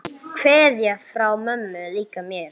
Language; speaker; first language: Icelandic; non-native, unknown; English